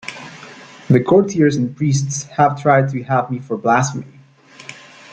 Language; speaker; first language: English; native; English